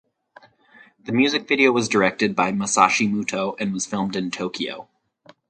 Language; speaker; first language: English; native; English